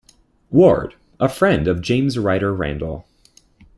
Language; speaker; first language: English; native; English